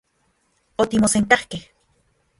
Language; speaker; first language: Central Puebla Nahuatl; non-native, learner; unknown